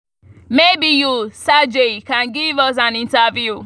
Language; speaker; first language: English; non-native, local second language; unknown